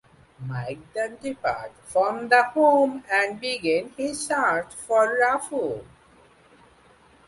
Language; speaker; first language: English; non-native, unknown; Bangla